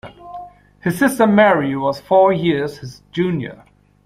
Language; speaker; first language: English; non-native, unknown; German